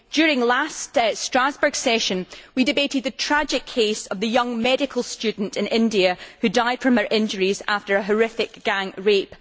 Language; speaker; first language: English; native; English